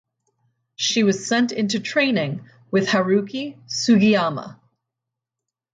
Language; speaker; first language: English; native; English